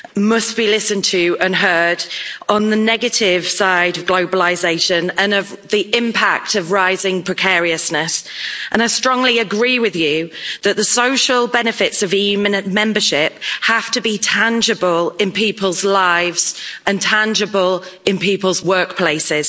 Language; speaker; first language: English; native; English